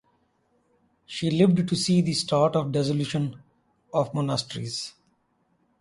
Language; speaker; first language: English; non-native, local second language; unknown